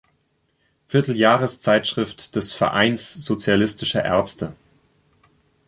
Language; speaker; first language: German; native; German